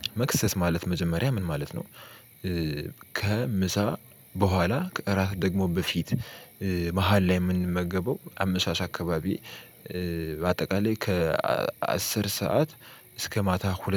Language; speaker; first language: Amharic; native; Amharic